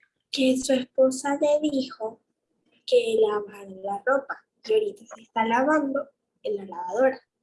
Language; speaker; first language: Spanish; native; Spanish